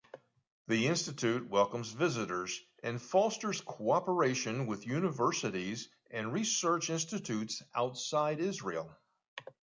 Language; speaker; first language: English; native; English